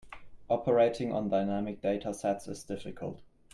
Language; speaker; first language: English; non-native, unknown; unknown